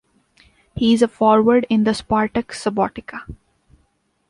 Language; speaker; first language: English; non-native, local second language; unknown